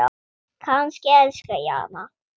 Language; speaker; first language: Icelandic; non-native, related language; Swedish